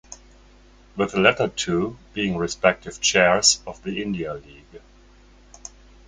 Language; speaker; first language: English; non-native, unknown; German